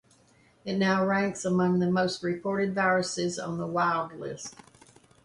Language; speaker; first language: English; native; English